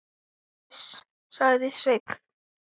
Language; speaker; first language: Icelandic; non-native, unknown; Thai